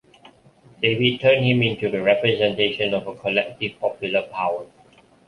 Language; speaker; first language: English; non-native, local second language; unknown